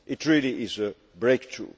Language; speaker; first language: English; non-native, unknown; Dutch